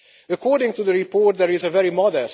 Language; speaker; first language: English; non-native, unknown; Hungarian